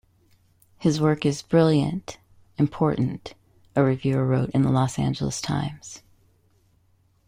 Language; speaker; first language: English; native; English